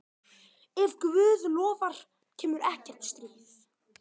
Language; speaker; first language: Icelandic; native; Icelandic